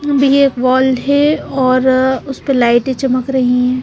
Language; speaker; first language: Hindi; non-native, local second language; Punjabi